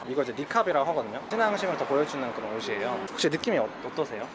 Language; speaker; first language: Korean; native; Korean